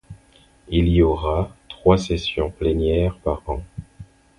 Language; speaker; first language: French; non-native, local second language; Haitian Creole